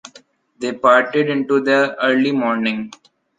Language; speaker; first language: English; non-native, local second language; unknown